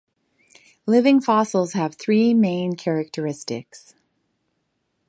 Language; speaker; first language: English; native; English